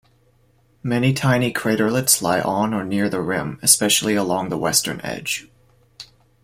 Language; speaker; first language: English; native; English